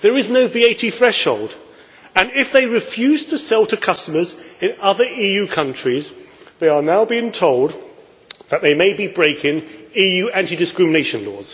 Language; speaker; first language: English; native; English